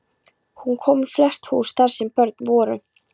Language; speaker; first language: Icelandic; non-native, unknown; Polish